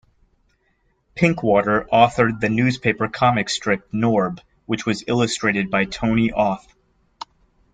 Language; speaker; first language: English; native; English